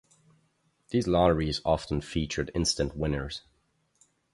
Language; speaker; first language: English; non-native, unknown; German